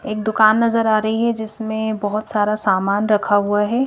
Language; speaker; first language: Hindi; native; Hindi